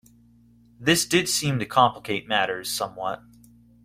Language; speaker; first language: English; native; English